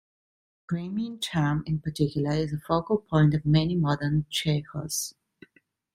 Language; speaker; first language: English; non-native, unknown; Italian